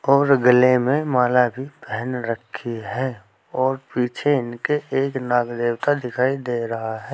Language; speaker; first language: Hindi; native; Hindi